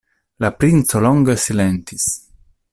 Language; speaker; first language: Esperanto; non-native, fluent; Italian